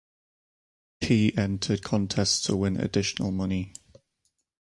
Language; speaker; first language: English; native; English